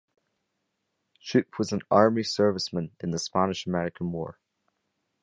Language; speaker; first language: English; native; English